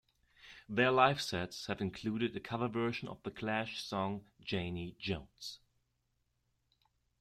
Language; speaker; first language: English; non-native, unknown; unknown